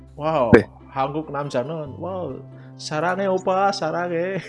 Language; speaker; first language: Korean; non-native, learner; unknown